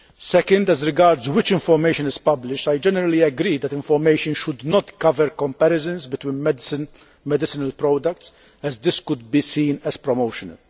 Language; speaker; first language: English; non-native, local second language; Maltese